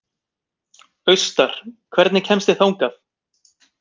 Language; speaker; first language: Icelandic; native; Icelandic